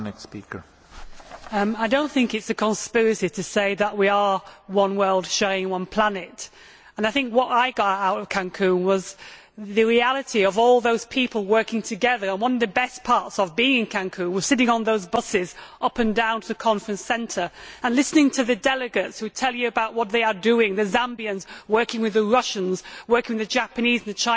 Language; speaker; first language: English; native; English